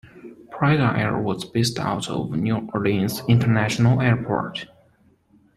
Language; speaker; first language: English; non-native, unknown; Chinese